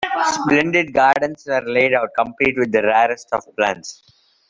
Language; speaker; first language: English; non-native, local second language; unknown